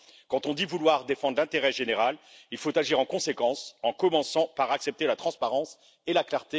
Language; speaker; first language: French; native; French